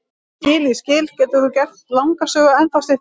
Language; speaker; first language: Icelandic; native; Icelandic